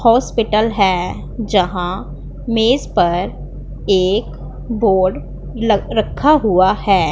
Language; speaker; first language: Hindi; non-native, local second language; Punjabi